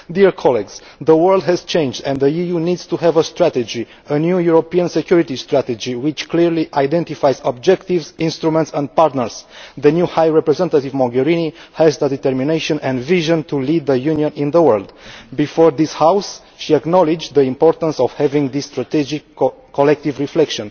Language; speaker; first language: English; non-native, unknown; Romanian